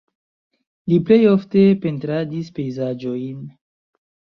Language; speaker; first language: Esperanto; non-native, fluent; Chinese